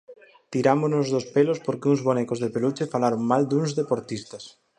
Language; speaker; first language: Galician; native; Galician